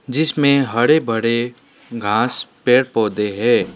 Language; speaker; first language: Hindi; non-native, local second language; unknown